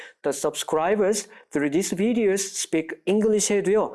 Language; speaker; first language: English; non-native, fluent; Korean